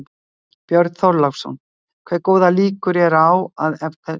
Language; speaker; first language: Icelandic; native; Icelandic